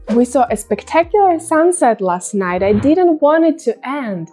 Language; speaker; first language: English; non-native, fluent; Russian